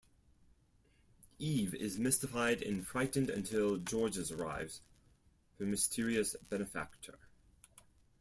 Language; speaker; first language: English; non-native, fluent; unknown